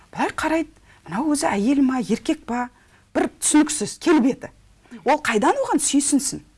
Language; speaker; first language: Kazakh; non-native, local second language; Russian